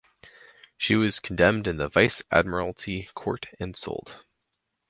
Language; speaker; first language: English; native; English